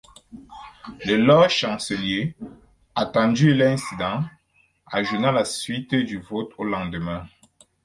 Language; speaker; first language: French; non-native, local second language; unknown